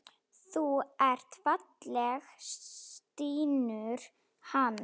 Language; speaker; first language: Icelandic; non-native, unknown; Slovak